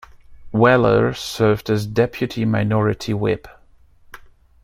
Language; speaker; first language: English; non-native, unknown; German